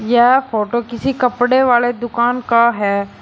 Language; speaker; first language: Hindi; native; Hindi